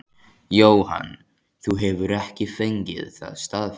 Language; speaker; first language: Icelandic; native; Icelandic